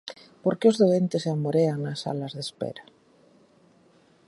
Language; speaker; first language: Galician; native; Galician